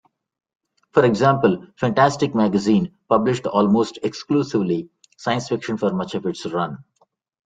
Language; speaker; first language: English; non-native, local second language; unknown